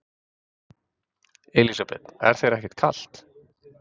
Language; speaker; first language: Icelandic; native; Icelandic